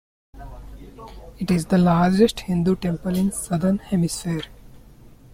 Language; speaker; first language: English; non-native, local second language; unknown